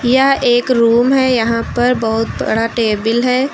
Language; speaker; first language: Hindi; native; Hindi